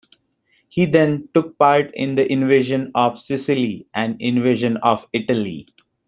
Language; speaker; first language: English; non-native, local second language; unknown